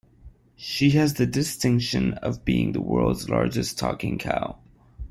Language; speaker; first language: English; non-native, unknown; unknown